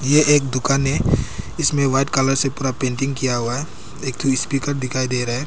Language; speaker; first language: Hindi; non-native, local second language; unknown